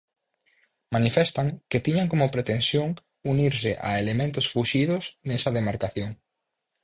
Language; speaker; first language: Galician; native; Galician